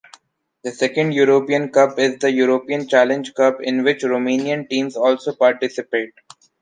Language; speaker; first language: English; non-native, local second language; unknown